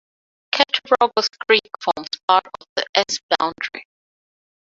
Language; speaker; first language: English; non-native, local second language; Divehi